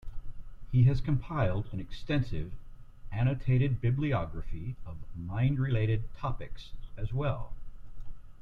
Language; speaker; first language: English; native; English